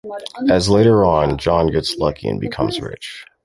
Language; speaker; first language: English; native; English